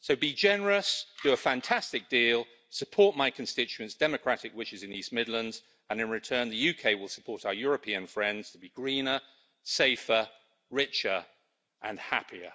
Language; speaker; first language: English; native; English